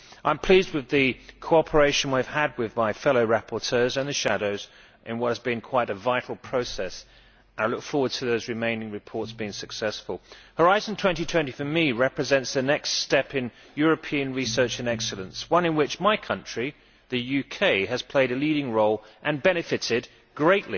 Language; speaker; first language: English; native; English